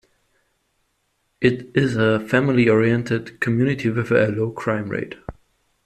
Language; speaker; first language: English; non-native, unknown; German